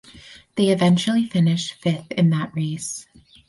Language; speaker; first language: English; native; English